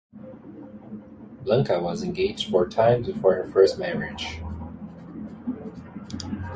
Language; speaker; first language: English; native; English